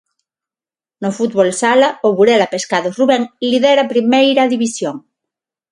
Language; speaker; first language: Galician; non-native, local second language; Spanish